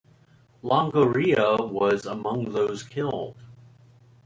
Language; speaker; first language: English; native; English